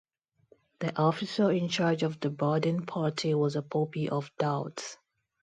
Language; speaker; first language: English; non-native, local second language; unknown